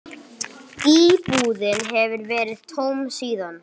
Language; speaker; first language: Icelandic; non-native, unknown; English